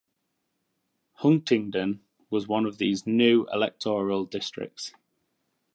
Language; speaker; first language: English; native; English